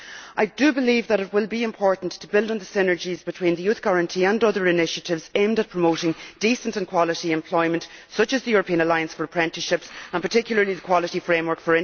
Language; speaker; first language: English; native; English